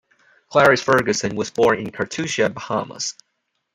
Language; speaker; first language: English; non-native, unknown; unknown